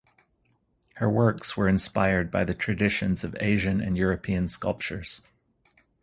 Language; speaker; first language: English; native; English